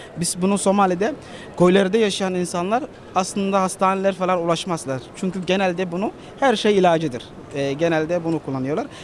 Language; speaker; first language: Turkish; non-native, fluent; Somali